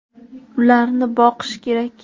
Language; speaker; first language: Uzbek; native; Uzbek